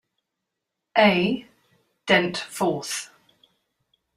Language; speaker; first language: English; native; English